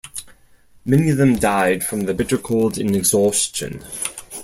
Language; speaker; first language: English; non-native, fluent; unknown